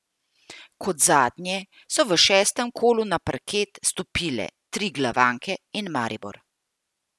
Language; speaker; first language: Slovenian; native; Slovenian